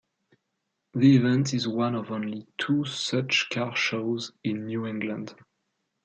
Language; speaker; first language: English; non-native, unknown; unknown